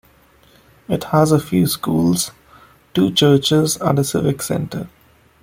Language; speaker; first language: English; non-native, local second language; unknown